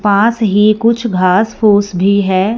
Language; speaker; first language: Hindi; non-native, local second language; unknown